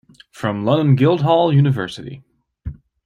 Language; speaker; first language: English; native; English